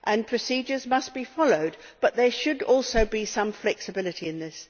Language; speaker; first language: English; native; English